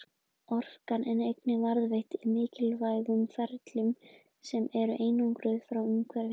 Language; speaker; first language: Icelandic; native; Icelandic